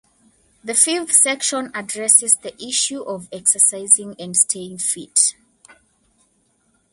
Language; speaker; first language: English; non-native, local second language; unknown